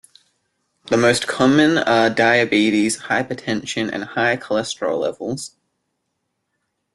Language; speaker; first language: English; native; English